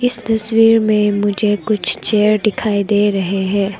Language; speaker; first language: Hindi; non-native, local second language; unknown